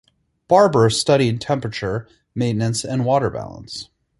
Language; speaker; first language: English; native; English